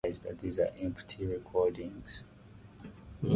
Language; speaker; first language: English; non-native, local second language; Ganda